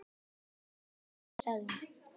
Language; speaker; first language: Icelandic; native; Icelandic